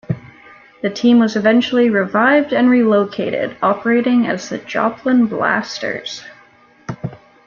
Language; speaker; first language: English; native; English